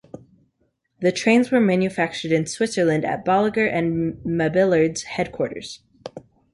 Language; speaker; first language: English; native; English